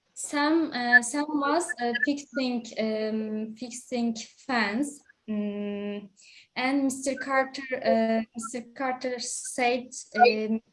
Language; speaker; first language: English; non-native, learner; Turkish